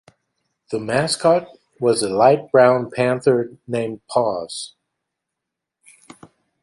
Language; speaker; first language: English; native; English